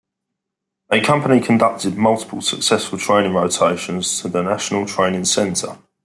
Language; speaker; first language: English; native; English